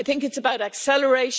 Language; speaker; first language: English; native; English